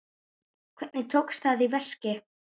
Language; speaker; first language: Icelandic; native; Icelandic